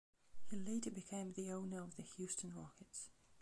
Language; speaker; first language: English; non-native, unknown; Belarusian